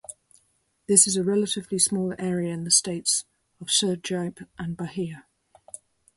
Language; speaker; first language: English; native; English